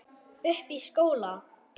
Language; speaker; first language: Icelandic; non-native, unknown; German